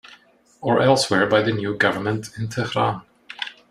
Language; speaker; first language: English; non-native, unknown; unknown